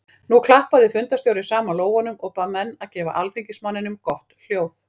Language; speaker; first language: Icelandic; native; Icelandic